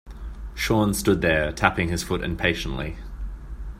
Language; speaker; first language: English; native; English